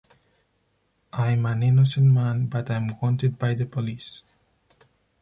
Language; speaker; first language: English; non-native, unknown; Spanish